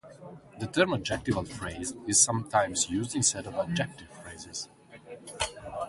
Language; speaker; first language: English; non-native, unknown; Italian